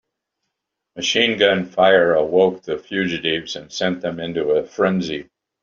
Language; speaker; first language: English; native; English